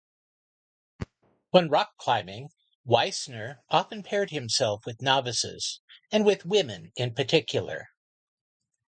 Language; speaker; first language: English; native; English